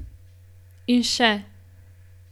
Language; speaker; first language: Slovenian; native; Slovenian